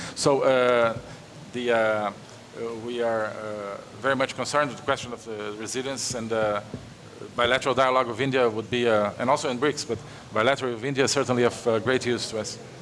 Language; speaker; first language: English; non-native, fluent; Portuguese